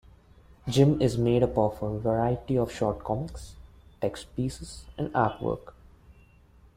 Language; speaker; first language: English; non-native, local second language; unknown